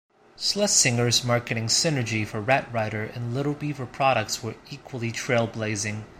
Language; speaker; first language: English; non-native, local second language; Cantonese